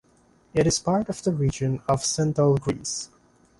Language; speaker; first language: English; non-native, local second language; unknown